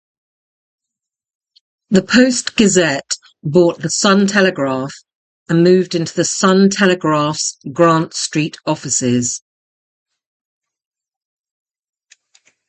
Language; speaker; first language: English; native; English